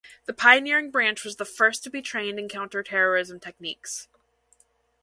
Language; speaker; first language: English; native; English